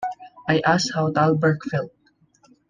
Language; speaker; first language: English; non-native, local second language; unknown